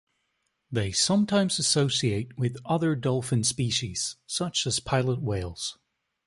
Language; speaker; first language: English; native; English